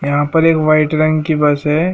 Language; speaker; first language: Hindi; native; Hindi